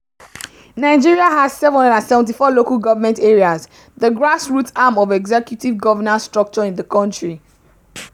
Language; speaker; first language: English; non-native, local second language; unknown